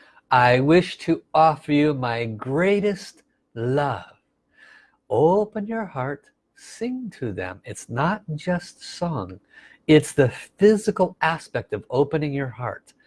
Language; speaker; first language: English; native; English